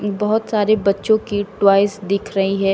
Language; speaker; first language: Hindi; native; Hindi